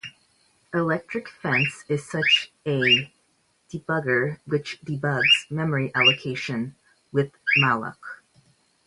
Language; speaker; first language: English; native; English